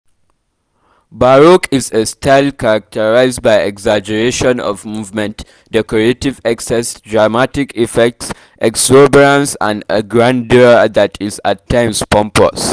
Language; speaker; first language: English; non-native, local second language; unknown